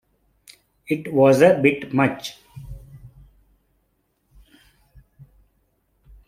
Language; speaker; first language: English; non-native, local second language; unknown